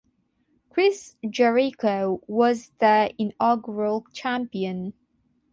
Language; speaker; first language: English; non-native, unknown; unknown